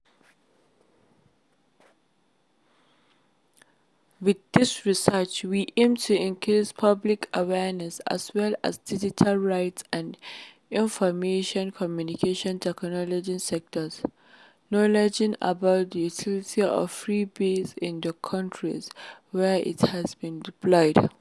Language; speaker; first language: English; non-native, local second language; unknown